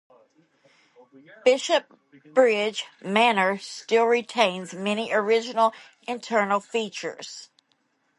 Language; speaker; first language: English; native; English